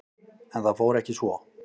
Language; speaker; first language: Icelandic; native; Icelandic